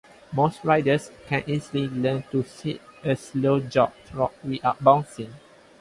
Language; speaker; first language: English; non-native, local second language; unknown